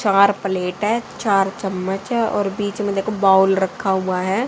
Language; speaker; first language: Hindi; native; Hindi